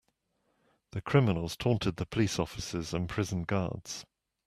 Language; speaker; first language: English; native; English